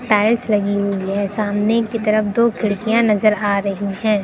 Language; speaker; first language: Hindi; native; Hindi